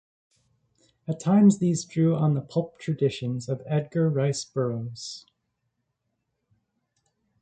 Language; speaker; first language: English; native; English